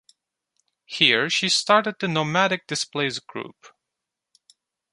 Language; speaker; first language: English; non-native, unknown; Turkish